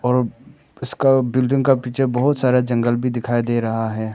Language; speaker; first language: Hindi; non-native, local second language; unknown